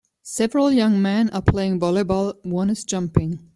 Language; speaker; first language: English; native; English